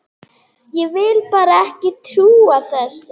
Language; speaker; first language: Icelandic; non-native, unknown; German